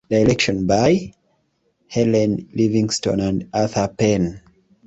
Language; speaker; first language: English; non-native, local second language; Ganda